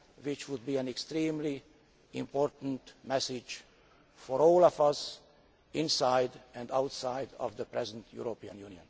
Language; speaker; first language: English; non-native, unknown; Hungarian